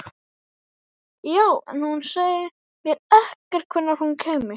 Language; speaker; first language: Icelandic; native; Icelandic